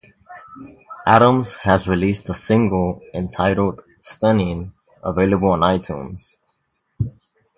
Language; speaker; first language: English; native; English